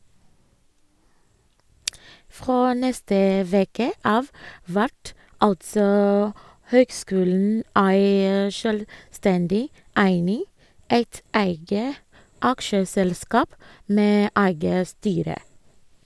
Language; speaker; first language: Norwegian; non-native, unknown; Ga